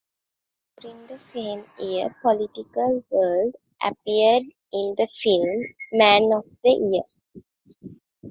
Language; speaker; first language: English; non-native, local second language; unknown